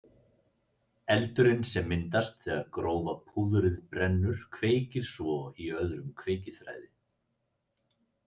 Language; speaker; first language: Icelandic; native; Icelandic